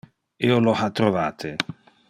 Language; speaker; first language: Interlingua; non-native, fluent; Dutch